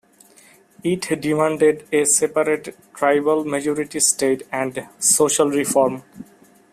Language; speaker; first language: English; non-native, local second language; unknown